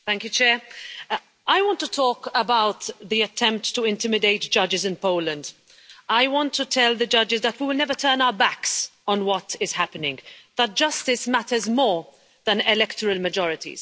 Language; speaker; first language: English; non-native, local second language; Maltese